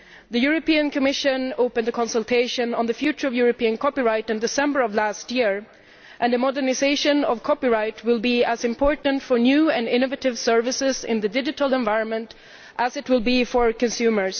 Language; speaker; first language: English; non-native, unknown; Swedish